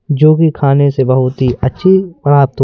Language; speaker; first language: Hindi; native; Hindi